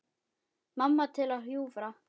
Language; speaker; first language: Icelandic; native; Icelandic